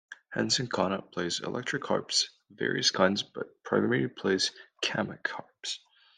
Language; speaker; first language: English; native; English